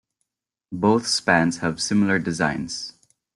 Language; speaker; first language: English; non-native, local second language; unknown